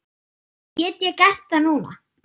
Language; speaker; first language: Icelandic; non-native, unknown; German